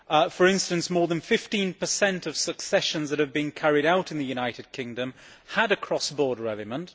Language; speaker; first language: English; native; English